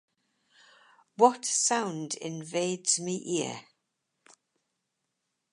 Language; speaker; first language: English; native; English